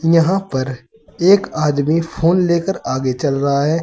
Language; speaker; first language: Hindi; native; Hindi